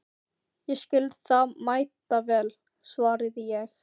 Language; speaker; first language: Icelandic; non-native, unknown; Filipino